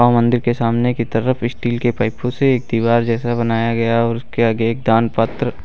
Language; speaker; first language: Hindi; native; Hindi